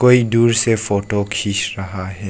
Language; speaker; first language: Hindi; non-native, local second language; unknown